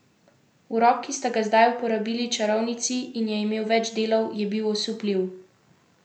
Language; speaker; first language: Slovenian; native; Slovenian